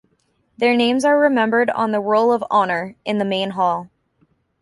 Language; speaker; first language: English; native; English